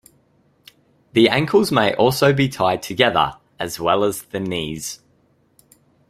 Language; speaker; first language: English; native; English